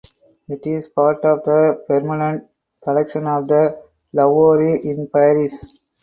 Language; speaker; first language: English; non-native, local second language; Tamil